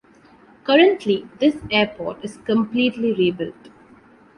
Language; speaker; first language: English; non-native, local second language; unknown